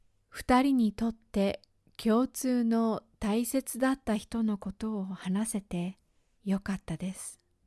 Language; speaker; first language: Japanese; native; Japanese